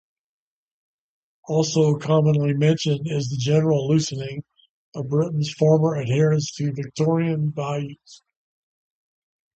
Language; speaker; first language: English; native; English